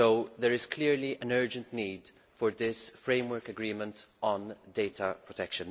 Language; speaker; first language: English; non-native, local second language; Maltese